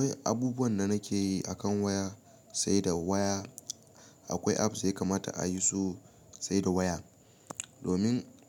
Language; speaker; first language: Hausa; native; Hausa